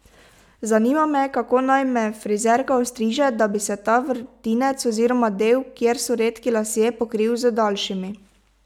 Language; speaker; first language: Slovenian; native; Slovenian